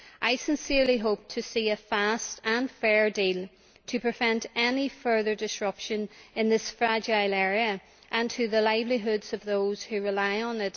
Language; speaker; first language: English; native; English